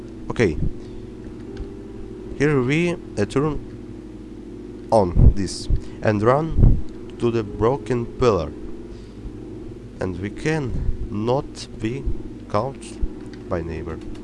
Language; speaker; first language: English; non-native, learner; Russian